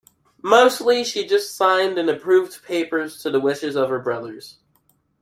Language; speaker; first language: English; native; English